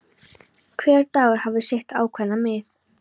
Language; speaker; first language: Icelandic; non-native, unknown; Polish